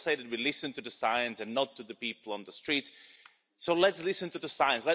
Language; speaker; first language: English; non-native, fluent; Slovak